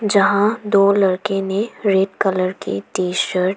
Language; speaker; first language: Hindi; non-native, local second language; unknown